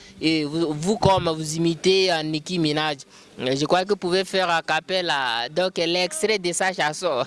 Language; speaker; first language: French; non-native, local second language; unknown